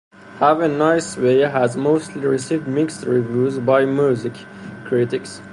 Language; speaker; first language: English; non-native, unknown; Persian